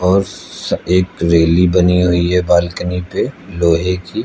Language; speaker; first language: Hindi; native; Hindi